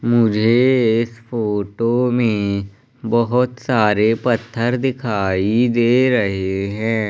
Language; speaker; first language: Hindi; native; Hindi